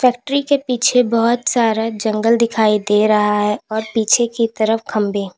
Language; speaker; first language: Hindi; native; Hindi